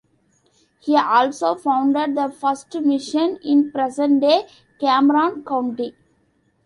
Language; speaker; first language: English; non-native, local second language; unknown